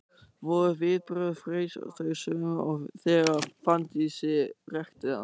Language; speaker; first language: Icelandic; non-native, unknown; German